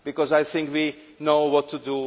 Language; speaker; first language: English; non-native, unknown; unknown